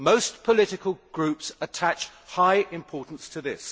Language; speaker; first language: English; native; English